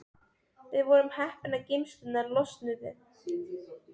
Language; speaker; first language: Icelandic; non-native, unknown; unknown